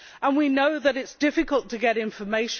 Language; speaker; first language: English; native; English